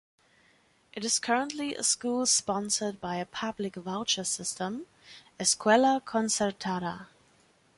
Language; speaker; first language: English; non-native, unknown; German